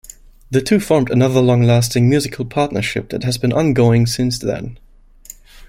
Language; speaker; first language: English; non-native, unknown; German